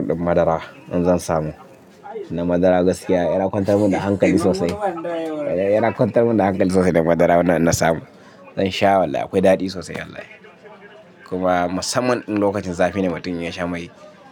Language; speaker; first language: Hausa; native; Hausa